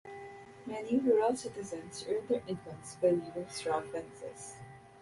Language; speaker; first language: English; non-native, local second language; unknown